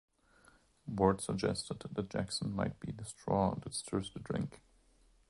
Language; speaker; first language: English; non-native, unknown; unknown